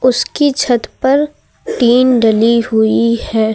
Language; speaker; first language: Hindi; native; Hindi